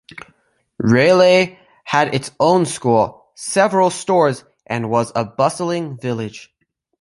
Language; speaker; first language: English; native; English